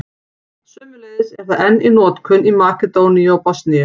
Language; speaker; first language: Icelandic; native; Icelandic